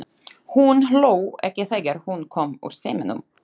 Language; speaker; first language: Icelandic; non-native, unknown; Slovak